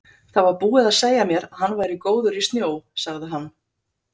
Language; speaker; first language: Icelandic; native; Icelandic